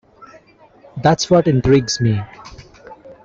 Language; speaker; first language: English; non-native, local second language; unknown